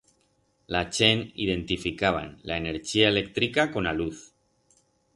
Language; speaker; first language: Aragonese; non-native, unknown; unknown